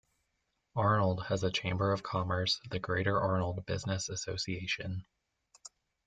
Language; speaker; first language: English; native; English